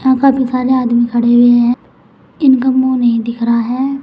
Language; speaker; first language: Hindi; native; Hindi